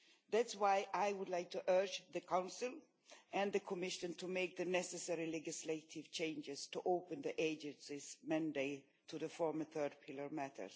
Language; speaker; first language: English; non-native, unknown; Swedish